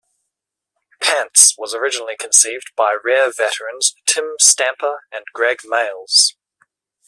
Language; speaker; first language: English; native; English